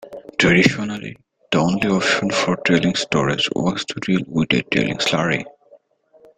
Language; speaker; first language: English; native; English